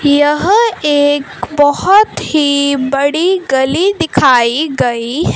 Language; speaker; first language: Hindi; non-native, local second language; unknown